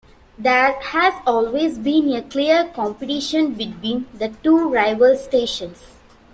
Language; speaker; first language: English; non-native, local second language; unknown